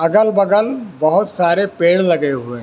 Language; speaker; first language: Hindi; non-native, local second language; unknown